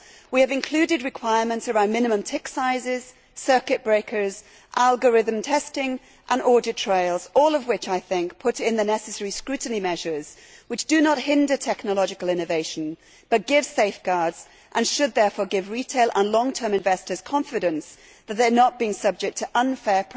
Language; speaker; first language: English; native; English